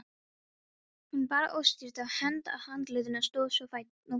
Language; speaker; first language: Icelandic; non-native, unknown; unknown